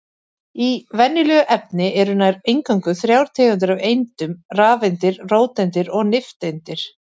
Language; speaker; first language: Icelandic; native; Icelandic